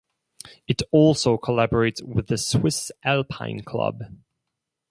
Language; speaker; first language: English; non-native, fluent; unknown